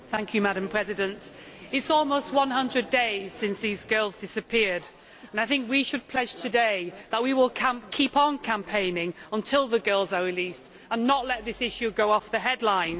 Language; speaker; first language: English; native; English